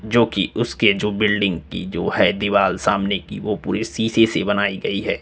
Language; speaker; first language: Hindi; native; Hindi